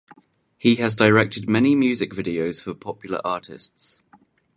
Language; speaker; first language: English; native; English